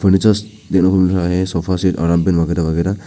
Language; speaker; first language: Hindi; non-native, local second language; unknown